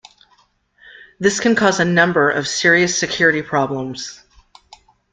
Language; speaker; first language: English; native; English